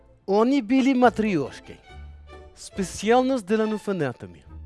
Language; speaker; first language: Russian; non-native, learner; French